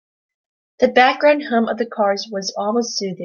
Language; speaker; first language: English; native; English